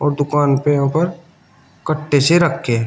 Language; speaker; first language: Hindi; native; Hindi